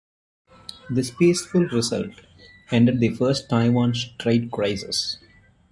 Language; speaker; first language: English; non-native, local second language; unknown